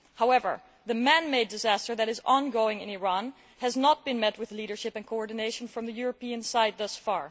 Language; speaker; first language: English; non-native, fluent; Dutch